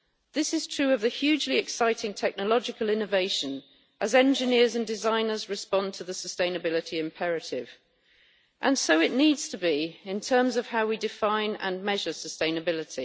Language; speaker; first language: English; native; English